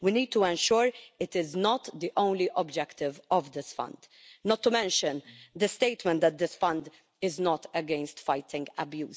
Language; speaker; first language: English; non-native, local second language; Maltese